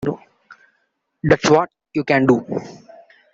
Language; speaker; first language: English; non-native, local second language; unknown